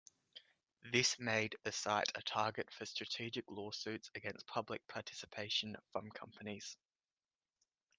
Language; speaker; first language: English; native; English